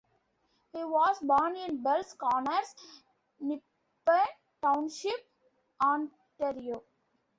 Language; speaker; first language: English; non-native, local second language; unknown